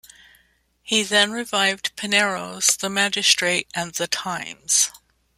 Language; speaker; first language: English; native; English